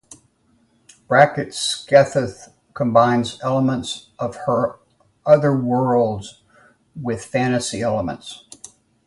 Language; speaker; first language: English; native; English